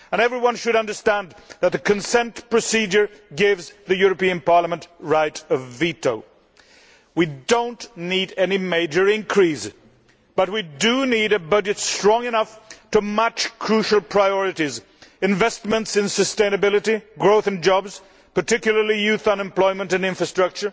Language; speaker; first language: English; non-native, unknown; Swedish